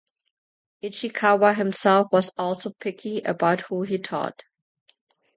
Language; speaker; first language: English; non-native, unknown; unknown